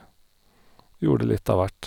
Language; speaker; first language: Norwegian; non-native, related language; Faroese